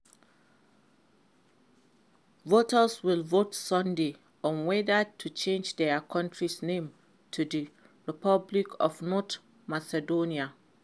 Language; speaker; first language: English; non-native, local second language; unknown